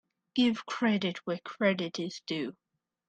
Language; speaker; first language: English; native; English